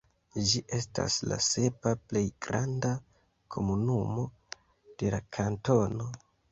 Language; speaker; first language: Esperanto; non-native, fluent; Kinyarwanda